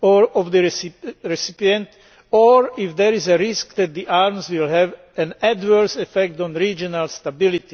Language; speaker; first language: English; non-native, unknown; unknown